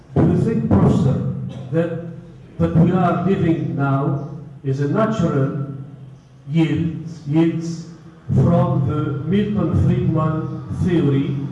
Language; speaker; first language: English; non-native, fluent; Arabic